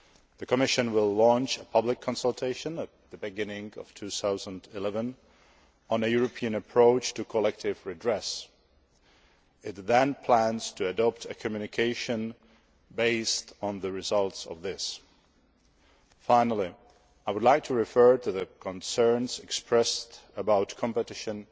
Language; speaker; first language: English; non-native, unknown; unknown